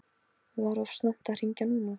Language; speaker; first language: Icelandic; non-native, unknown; Polish